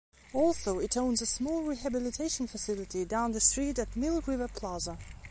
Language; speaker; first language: English; non-native, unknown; Belarusian